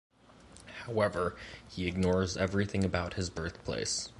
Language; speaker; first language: English; native; English